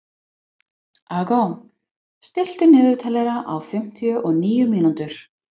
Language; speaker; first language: Icelandic; non-native, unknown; English